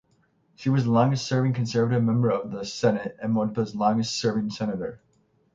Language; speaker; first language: English; native; English